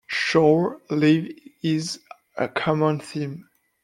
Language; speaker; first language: English; non-native, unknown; French